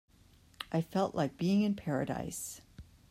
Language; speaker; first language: English; native; English